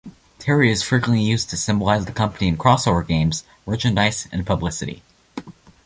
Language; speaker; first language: English; native; English